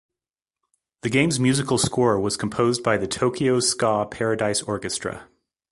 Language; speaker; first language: English; native; English